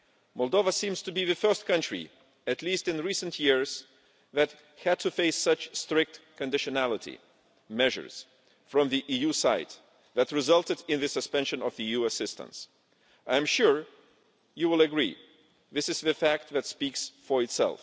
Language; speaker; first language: English; non-native, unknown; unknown